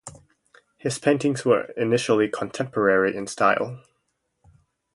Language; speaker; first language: English; native; English